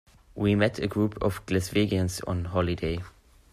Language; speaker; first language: English; non-native, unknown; German